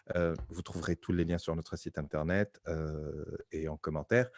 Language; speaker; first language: French; non-native, local second language; Arabic